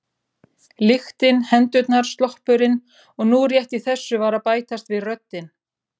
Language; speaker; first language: Icelandic; native; Icelandic